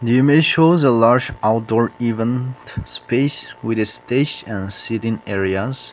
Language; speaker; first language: English; non-native, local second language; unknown